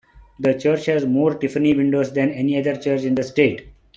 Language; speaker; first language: English; non-native, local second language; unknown